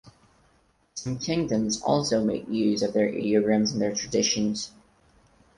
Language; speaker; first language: English; non-native, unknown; Portuguese